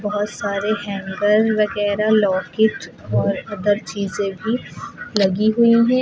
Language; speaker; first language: Hindi; native; Hindi